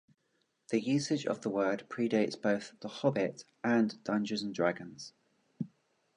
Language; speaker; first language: English; native; English